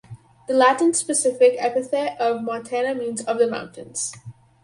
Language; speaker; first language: English; native; English